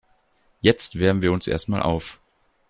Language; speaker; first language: German; native; German